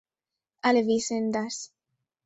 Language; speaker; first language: German; non-native, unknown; Spanish